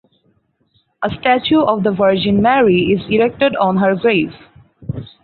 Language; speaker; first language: English; non-native, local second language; Bangla